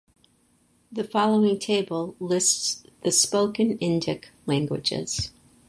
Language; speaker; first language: English; native; English